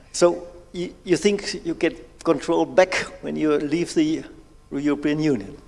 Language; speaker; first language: English; non-native, learner; German